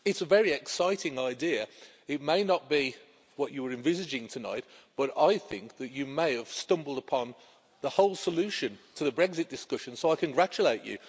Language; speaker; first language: English; native; English